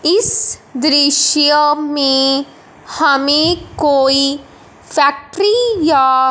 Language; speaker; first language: Hindi; non-native, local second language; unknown